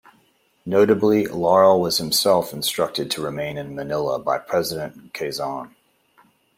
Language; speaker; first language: English; native; English